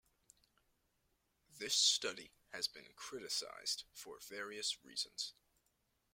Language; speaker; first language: English; native; English